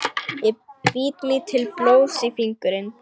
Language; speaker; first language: Icelandic; non-native, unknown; Lithuanian